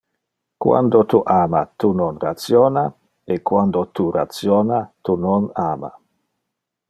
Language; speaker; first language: Interlingua; non-native, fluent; Dutch